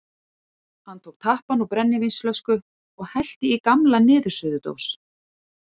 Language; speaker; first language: Icelandic; native; Icelandic